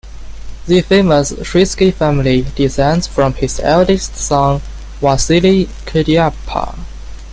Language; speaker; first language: English; non-native, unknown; Chinese